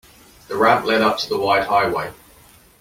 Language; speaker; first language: English; native; English